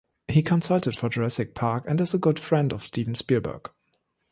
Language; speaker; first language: English; non-native, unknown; German